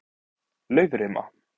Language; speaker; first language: Icelandic; native; Icelandic